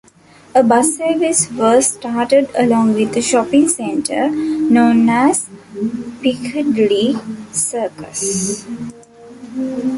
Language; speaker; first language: English; non-native, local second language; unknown